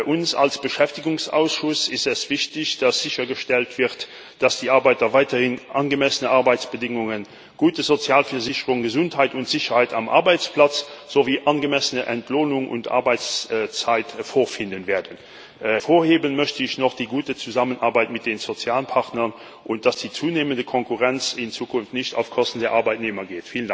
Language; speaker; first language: German; non-native, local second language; Luxembourgish